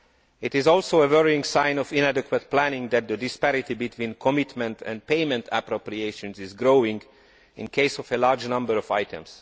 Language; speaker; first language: English; non-native, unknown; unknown